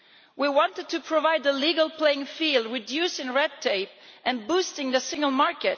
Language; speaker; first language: English; non-native, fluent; Italian